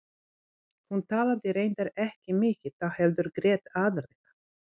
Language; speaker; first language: Icelandic; non-native, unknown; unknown